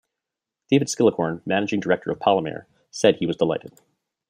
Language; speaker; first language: English; native; English